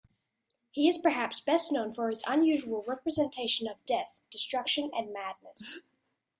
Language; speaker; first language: English; native; English